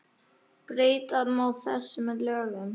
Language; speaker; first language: Icelandic; native; Icelandic